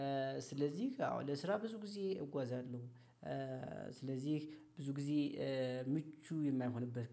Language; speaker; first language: Amharic; native; Amharic